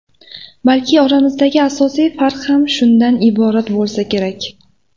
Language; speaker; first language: Uzbek; native; Uzbek